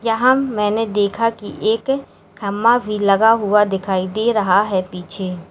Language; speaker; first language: Hindi; native; Hindi